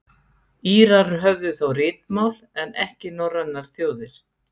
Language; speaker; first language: Icelandic; native; Icelandic